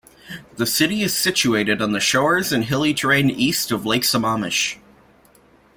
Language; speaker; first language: English; native; English